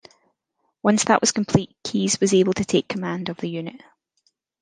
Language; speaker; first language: English; native; English